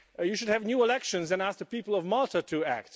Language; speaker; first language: English; non-native, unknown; Hungarian